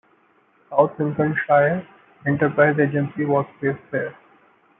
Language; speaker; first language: English; non-native, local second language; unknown